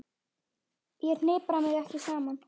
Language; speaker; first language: Icelandic; native; Icelandic